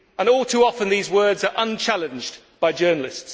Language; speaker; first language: English; native; English